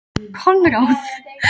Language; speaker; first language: Icelandic; native; Icelandic